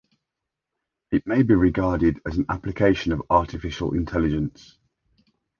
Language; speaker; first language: English; native; English